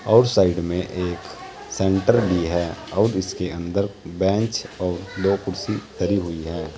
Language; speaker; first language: Hindi; native; Hindi